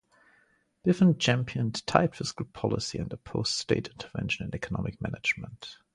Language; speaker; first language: English; non-native, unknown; German